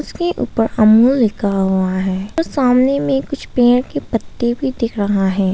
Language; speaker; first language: Hindi; non-native, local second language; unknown